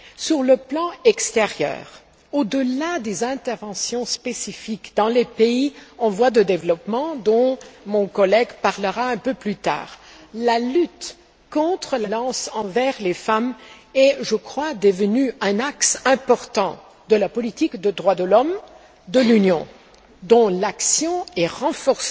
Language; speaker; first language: French; non-native, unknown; German